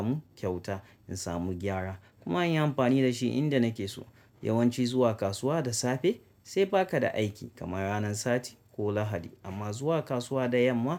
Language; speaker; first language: Hausa; native; Hausa